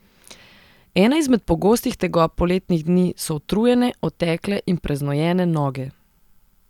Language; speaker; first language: Slovenian; non-native, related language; Serbian